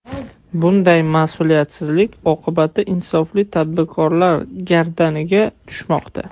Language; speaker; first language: Uzbek; non-native, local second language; Russian